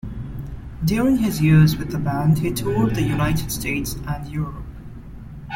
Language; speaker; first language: English; non-native, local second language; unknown